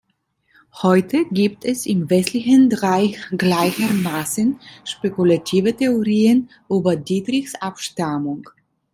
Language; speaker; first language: German; non-native, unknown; Italian